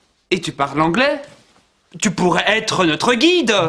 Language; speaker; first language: French; native; French